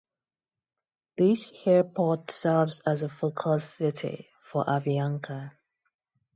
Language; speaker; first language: English; non-native, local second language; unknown